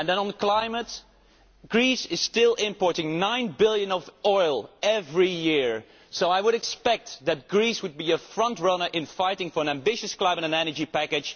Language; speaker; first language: English; non-native, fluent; Dutch